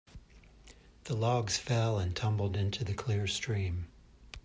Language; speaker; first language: English; native; English